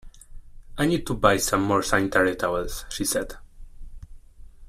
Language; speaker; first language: English; non-native, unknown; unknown